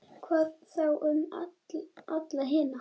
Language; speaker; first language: Icelandic; native; Icelandic